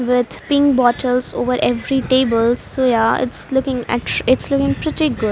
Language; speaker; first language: English; non-native, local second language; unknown